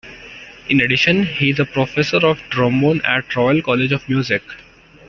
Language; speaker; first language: English; non-native, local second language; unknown